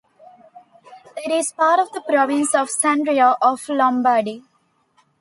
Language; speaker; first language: English; non-native, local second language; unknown